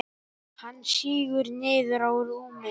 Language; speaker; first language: Icelandic; native; Icelandic